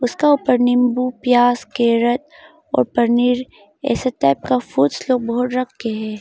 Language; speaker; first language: Hindi; non-native, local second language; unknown